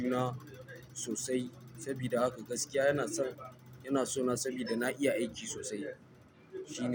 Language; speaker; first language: Hausa; non-native, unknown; Yoruba